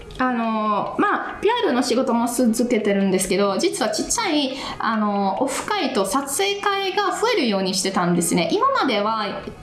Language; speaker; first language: Japanese; non-native, fluent; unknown